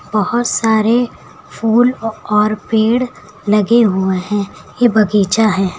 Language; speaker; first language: Hindi; native; Hindi